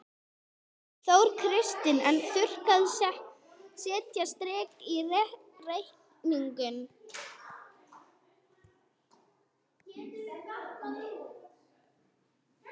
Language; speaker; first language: Icelandic; non-native, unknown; English